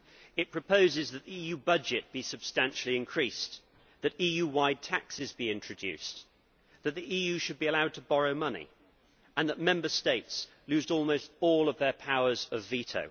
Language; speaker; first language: English; native; English